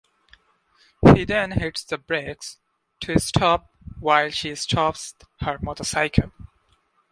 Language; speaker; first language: English; non-native, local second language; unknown